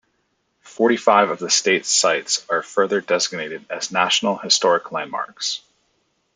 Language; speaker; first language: English; native; English